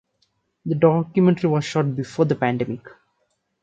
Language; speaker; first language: English; non-native, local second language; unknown